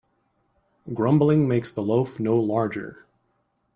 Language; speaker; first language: English; native; English